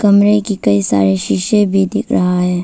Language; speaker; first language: Hindi; non-native, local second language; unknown